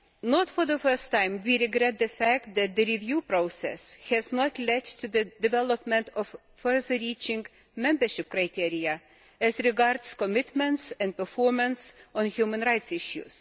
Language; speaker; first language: English; non-native, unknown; Lithuanian